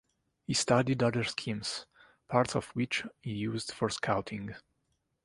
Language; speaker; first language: English; non-native, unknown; Italian